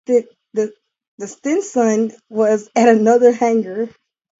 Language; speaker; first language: English; native; English